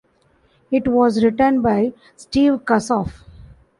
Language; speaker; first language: English; non-native, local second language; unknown